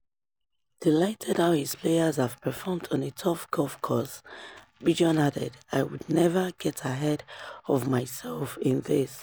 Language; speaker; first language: English; non-native, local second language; Yoruba